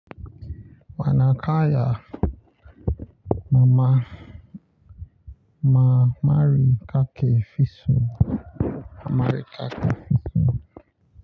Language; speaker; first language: Hausa; non-native, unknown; Yoruba